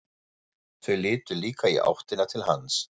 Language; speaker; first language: Icelandic; non-native, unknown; German